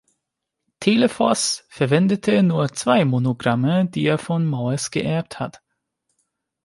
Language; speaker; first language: German; non-native, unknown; Hungarian